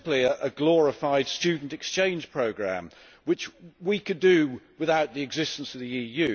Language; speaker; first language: English; native; English